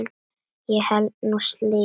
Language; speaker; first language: Icelandic; non-native, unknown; Latvian